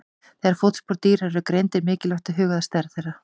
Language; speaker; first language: Icelandic; native; Icelandic